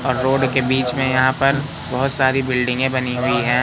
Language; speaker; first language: Hindi; native; Hindi